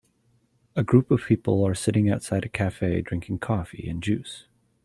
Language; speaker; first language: English; native; English